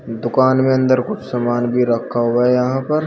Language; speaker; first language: Hindi; native; Hindi